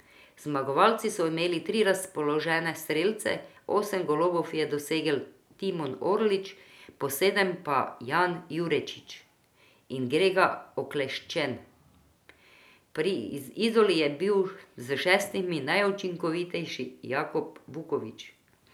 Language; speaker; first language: Slovenian; non-native, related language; Croatian